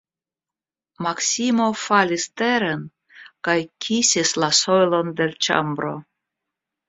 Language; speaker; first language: Esperanto; non-native, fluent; Russian